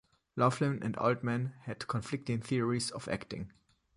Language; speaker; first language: English; non-native, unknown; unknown